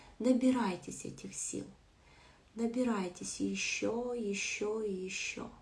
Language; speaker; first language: Russian; native; Russian